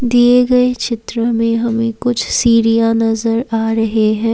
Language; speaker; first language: Hindi; non-native, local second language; Assamese